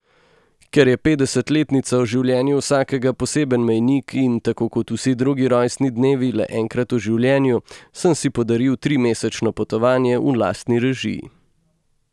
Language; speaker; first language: Slovenian; native; Slovenian